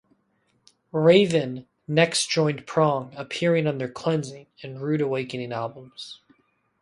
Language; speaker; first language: English; native; English